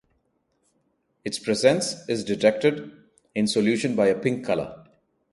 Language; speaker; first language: English; non-native, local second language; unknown